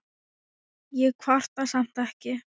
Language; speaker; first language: Icelandic; non-native, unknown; Thai